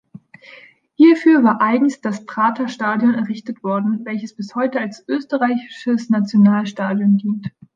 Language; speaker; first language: German; native; German